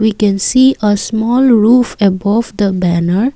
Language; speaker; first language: English; non-native, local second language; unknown